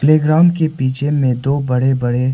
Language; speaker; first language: Hindi; non-native, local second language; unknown